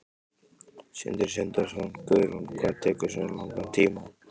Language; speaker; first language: Icelandic; native; Icelandic